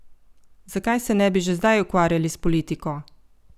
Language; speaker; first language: Slovenian; native; Slovenian